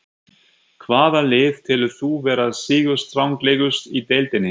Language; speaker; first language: Icelandic; non-native, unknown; German